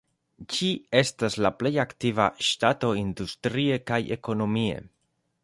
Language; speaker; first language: Esperanto; non-native, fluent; Spanish